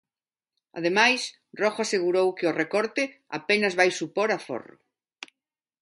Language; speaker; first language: Galician; non-native, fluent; Spanish